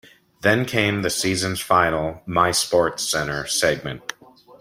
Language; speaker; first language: English; native; English